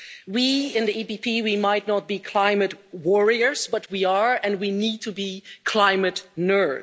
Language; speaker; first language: English; non-native, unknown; Dutch